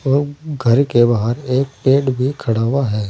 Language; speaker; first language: Hindi; native; Hindi